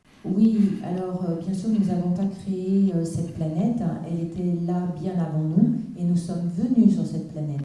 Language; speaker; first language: French; native; French